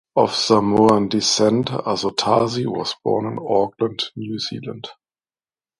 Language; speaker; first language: English; non-native, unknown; German